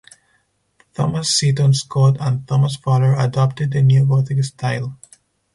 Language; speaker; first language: English; non-native, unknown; Spanish